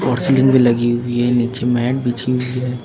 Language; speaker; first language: Hindi; native; Hindi